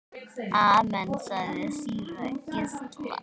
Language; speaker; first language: Icelandic; native; Icelandic